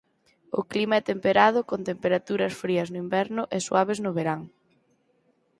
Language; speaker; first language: Galician; native; Galician